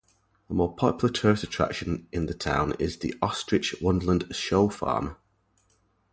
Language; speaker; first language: English; native; English